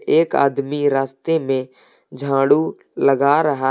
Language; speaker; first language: Hindi; native; Hindi